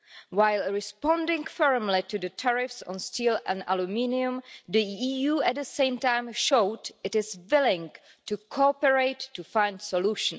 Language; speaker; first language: English; non-native, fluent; Czech